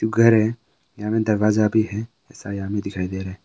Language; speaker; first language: Hindi; early bilingual, other home language; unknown